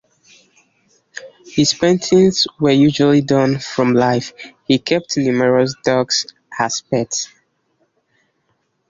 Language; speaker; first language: English; native; English